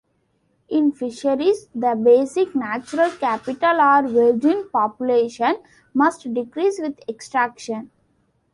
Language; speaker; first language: English; non-native, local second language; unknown